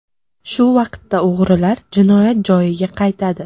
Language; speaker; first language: Uzbek; native; Uzbek